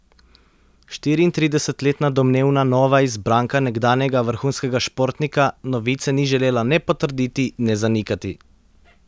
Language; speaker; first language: Slovenian; native; Slovenian